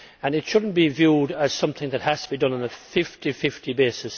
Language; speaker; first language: English; native; English